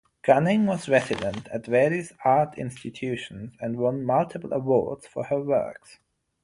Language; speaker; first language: English; non-native, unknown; German